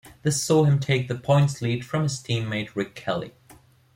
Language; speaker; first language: English; non-native, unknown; German